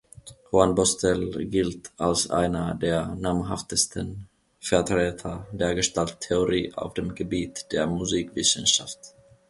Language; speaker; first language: German; non-native, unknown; Finnish